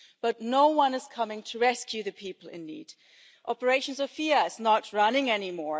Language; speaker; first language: English; non-native, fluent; German